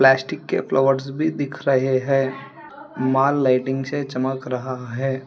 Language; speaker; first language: Hindi; non-native, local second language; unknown